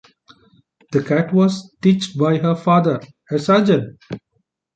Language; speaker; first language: English; non-native, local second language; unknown